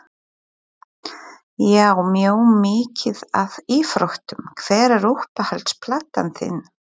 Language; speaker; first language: Icelandic; non-native, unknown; Polish